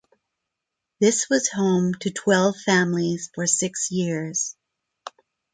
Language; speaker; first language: English; non-native, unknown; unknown